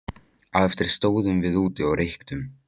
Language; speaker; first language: Icelandic; non-native, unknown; Polish